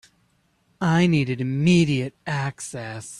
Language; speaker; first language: English; native; English